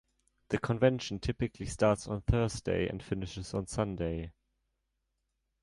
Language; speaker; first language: English; non-native, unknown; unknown